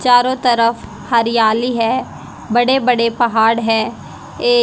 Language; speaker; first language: Hindi; native; Hindi